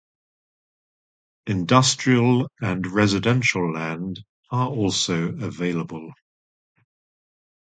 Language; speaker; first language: English; native; English